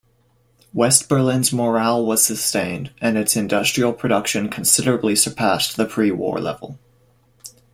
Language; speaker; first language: English; native; English